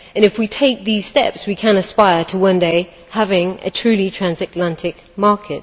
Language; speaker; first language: English; native; English